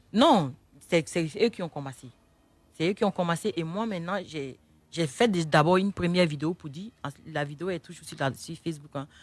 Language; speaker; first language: French; non-native, local second language; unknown